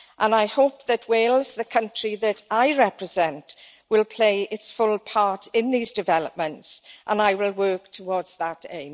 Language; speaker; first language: English; native; English